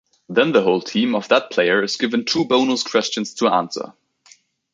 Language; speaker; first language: English; native; English